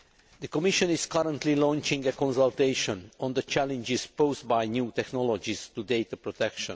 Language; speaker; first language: English; non-native, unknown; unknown